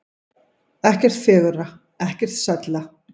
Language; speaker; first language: Icelandic; native; Icelandic